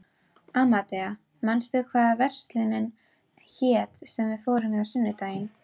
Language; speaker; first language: Icelandic; native; Icelandic